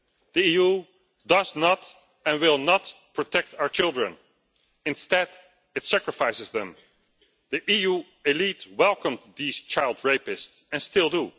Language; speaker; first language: English; non-native, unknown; Dutch